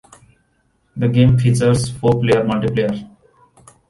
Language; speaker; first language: English; non-native, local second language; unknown